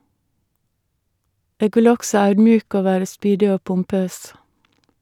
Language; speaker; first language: Norwegian; native; Norwegian